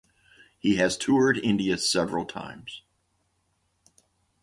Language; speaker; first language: English; native; English